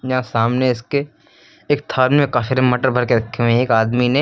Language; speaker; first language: Hindi; native; Hindi